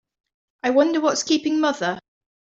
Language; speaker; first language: English; native; English